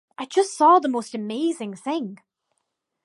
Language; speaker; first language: English; native; English